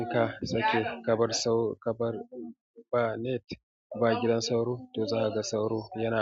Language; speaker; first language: Hausa; native; Hausa